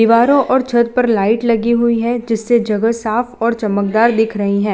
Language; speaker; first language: Hindi; non-native, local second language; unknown